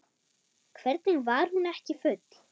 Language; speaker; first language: Icelandic; non-native, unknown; German